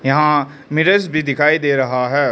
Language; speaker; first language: Hindi; non-native, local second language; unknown